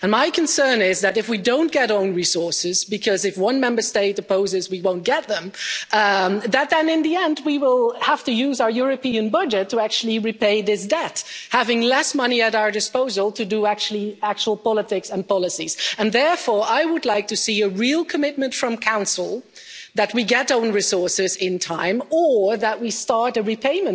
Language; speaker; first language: English; non-native, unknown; Dutch